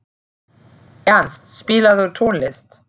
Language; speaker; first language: Icelandic; non-native, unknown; German